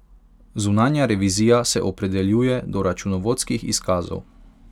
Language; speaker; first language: Slovenian; non-native, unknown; Hungarian